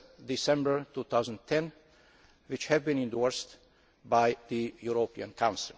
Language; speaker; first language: English; non-native, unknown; Hungarian